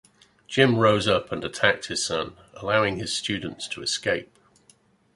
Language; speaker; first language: English; native; English